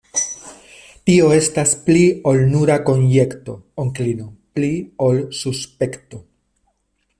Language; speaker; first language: Esperanto; non-native, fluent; Spanish